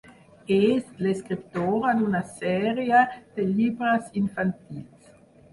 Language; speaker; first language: Catalan; non-native, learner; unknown